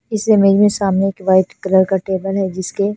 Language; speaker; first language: Hindi; non-native, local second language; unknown